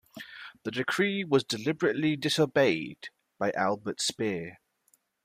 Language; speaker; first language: English; native; English